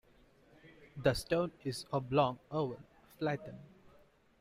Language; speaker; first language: English; non-native, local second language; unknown